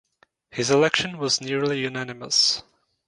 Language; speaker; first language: English; non-native, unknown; Czech